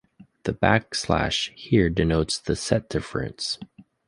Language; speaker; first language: English; native; English